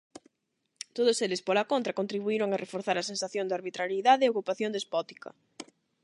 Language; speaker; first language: Galician; non-native, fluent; Spanish